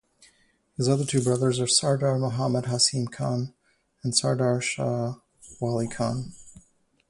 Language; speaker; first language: English; native; English